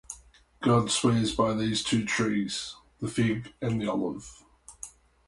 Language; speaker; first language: English; native; English